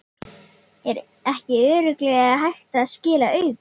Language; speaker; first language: Icelandic; native; Icelandic